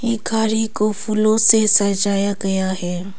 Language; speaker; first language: Hindi; non-native, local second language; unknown